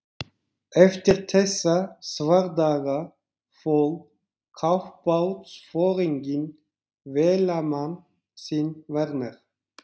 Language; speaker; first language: Icelandic; non-native, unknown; Turkish